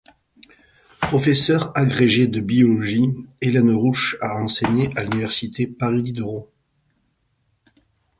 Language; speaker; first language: French; native; French